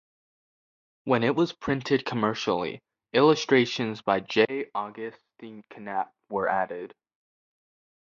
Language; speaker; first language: English; native; English